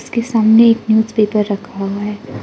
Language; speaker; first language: Hindi; non-native, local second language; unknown